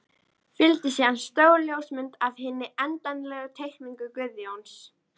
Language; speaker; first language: Icelandic; native; Icelandic